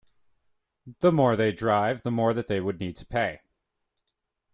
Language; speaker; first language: English; native; English